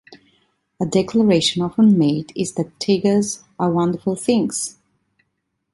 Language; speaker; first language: English; non-native, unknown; Italian